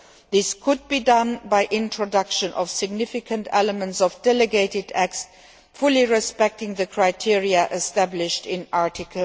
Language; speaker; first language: English; non-native, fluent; Luxembourgish